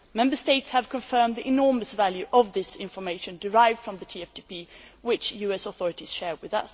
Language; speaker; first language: English; non-native, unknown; Swedish